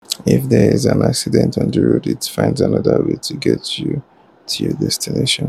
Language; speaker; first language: English; non-native, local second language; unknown